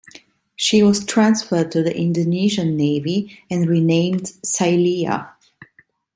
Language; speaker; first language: English; non-native, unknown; Italian